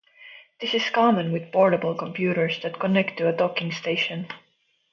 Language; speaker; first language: English; non-native, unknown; Estonian